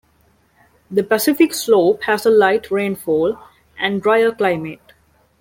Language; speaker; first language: English; non-native, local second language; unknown